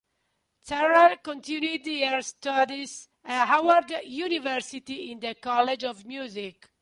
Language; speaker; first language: English; non-native, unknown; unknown